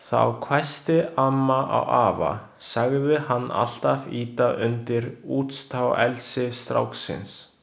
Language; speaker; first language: Icelandic; non-native, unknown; Chinese